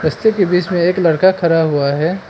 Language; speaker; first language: Hindi; non-native, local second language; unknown